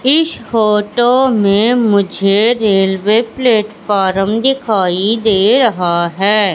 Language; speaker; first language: Hindi; native; Hindi